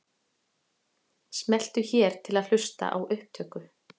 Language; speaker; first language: Icelandic; native; Icelandic